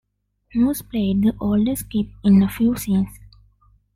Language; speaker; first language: English; non-native, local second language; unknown